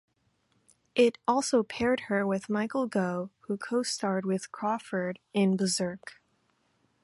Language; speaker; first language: English; non-native, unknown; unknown